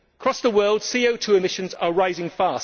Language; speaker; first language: English; native; English